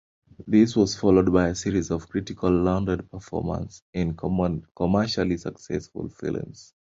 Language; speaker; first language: English; non-native, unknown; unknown